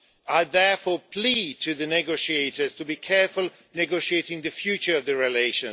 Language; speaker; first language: English; non-native, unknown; Swedish